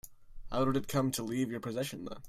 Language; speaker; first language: English; native; English